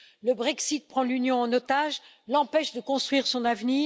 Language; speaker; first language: French; native; French